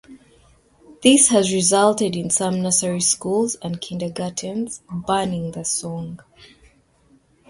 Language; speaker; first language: English; native; English